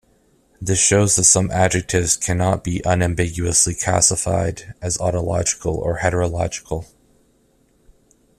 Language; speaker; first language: English; native; English